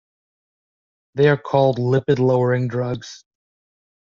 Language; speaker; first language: English; native; English